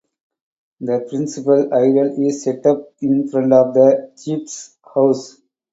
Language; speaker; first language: English; non-native, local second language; Tamil